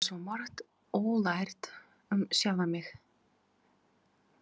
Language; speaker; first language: Icelandic; non-native, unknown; Ukrainian